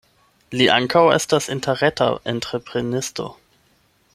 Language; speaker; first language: Esperanto; non-native, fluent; German